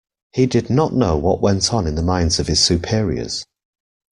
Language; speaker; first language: English; native; English